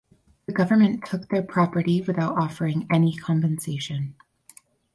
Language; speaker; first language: English; native; English